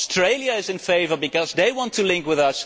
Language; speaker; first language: English; non-native, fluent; Dutch